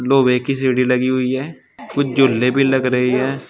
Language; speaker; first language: Hindi; native; Hindi